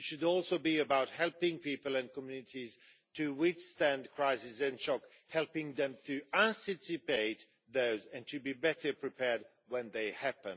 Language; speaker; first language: English; non-native, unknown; Swedish